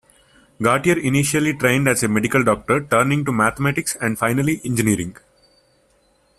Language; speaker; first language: English; non-native, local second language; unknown